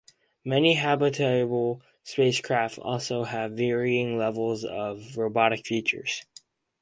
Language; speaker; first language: English; native; English